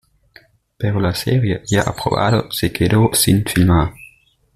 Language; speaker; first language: Spanish; native; Spanish